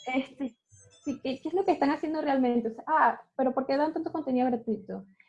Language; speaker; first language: Spanish; native; Spanish